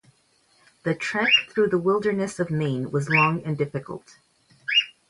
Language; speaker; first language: English; native; English